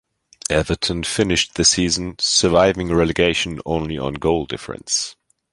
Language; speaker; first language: English; non-native, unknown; German